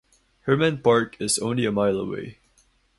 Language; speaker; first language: English; non-native, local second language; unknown